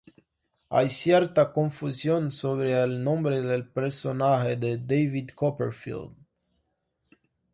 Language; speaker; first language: Spanish; non-native, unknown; Portuguese